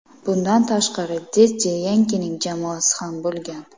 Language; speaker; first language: Uzbek; native; Uzbek